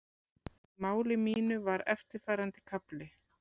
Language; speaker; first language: Icelandic; native; Icelandic